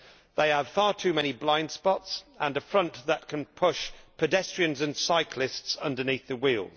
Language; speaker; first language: English; native; English